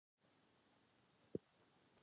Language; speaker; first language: Icelandic; non-native, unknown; Thai